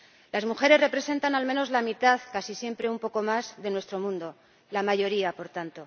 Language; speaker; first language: Spanish; native; Spanish